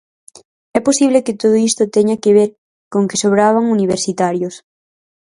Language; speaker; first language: Galician; native; Galician